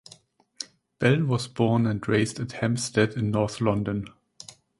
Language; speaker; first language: English; non-native, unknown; German